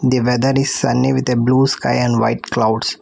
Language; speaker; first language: English; non-native, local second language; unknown